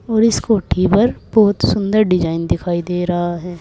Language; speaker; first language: Hindi; native; Hindi